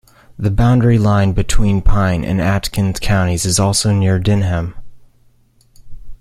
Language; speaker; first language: English; native; English